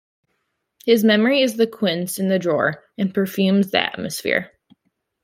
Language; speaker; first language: English; native; English